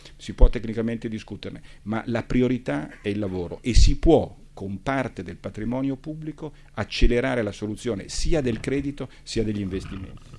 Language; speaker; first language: Italian; native; Italian